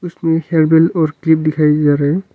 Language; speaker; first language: Hindi; non-native, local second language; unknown